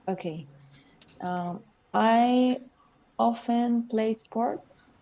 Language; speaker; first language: English; non-native, learner; Spanish